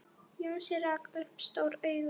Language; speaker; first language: Icelandic; non-native, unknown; Polish